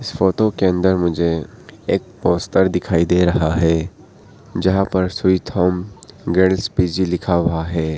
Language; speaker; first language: Hindi; non-native, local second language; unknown